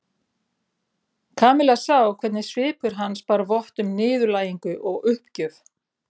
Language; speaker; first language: Icelandic; native; Icelandic